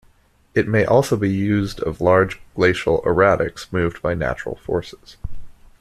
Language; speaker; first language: English; native; English